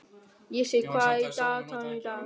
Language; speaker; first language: Icelandic; non-native, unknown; German